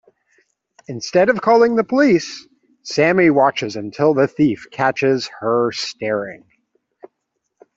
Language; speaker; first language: English; native; English